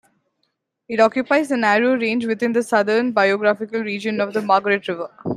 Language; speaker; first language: English; non-native, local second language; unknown